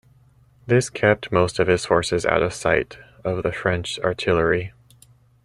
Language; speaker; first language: English; native; English